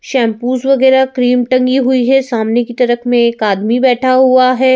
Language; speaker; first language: Hindi; native; Hindi